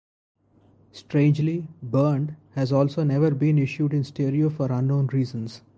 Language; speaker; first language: English; non-native, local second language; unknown